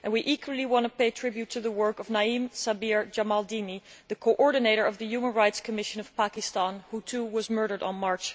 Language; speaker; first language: English; non-native, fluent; Dutch